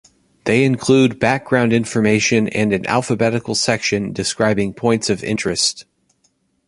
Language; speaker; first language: English; native; English